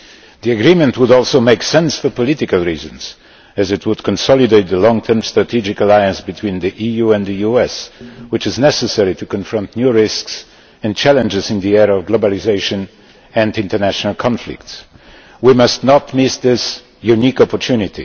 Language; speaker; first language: English; non-native, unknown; Polish